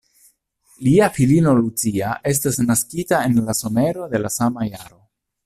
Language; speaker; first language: Esperanto; non-native, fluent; Italian